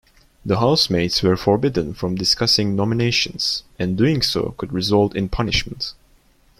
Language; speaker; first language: English; non-native, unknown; Turkish